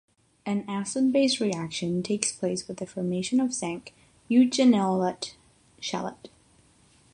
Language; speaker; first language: English; non-native, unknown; Catalan